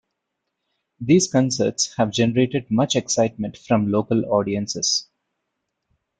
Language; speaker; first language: English; non-native, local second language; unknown